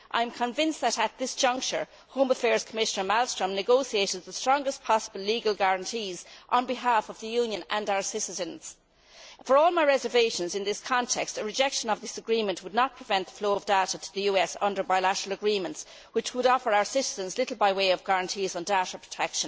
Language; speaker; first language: English; native; English